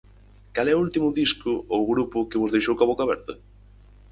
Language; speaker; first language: Galician; native; Galician